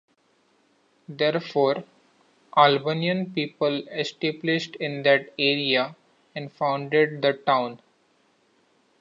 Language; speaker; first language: English; non-native, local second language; Marathi